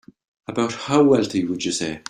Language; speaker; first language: English; native; English